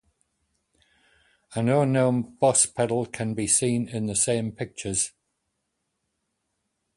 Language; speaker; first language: English; native; English